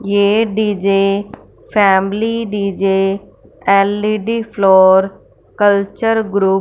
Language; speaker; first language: Hindi; non-native, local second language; Punjabi